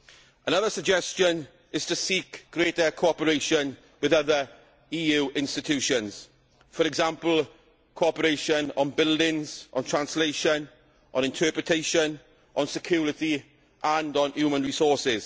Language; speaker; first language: English; native; English